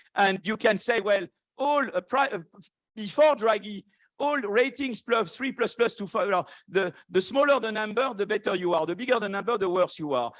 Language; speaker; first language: English; non-native, fluent; French